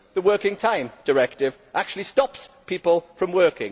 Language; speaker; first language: English; native; English